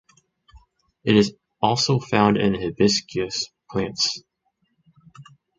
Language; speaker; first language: English; non-native, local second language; Chinese